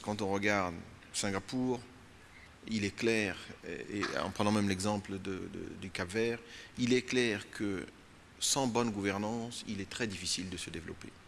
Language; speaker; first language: French; non-native, local second language; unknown